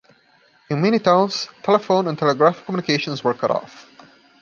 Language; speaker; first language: English; non-native, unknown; Portuguese